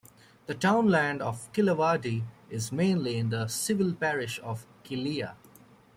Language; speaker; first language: English; native; English